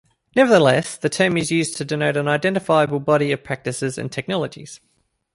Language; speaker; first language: English; native; English